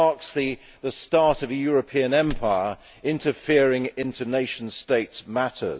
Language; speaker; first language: English; native; English